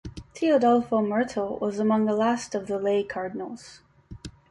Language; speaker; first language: English; native; English